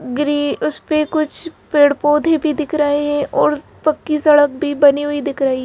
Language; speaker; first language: Hindi; native; Hindi